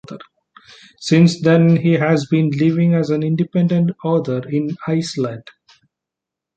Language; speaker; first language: English; non-native, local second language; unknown